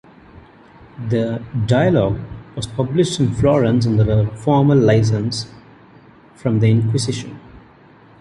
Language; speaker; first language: English; non-native, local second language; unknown